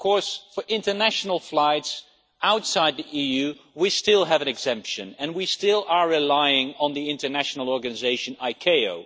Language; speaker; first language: English; non-native, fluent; Dutch